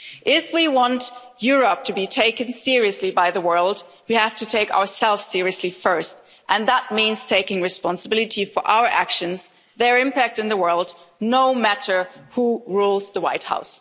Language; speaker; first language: English; non-native, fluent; German